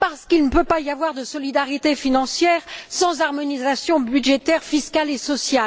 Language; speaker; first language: French; native; French